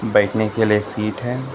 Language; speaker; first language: Hindi; non-native, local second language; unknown